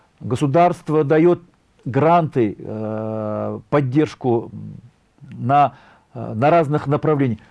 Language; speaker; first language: Russian; non-native, local second language; Tatar